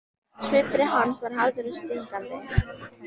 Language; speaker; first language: Icelandic; native; Icelandic